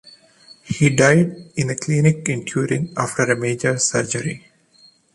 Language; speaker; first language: English; non-native, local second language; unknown